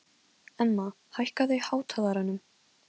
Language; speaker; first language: Icelandic; non-native, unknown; Polish